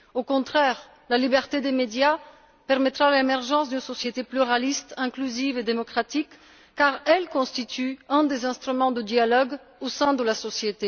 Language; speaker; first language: French; non-native, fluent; Bulgarian